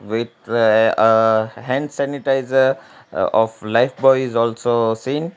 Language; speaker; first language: English; non-native, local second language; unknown